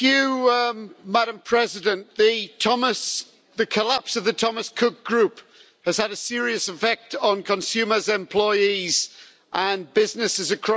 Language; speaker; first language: English; native; English